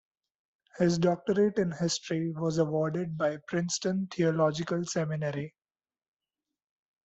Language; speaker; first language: English; non-native, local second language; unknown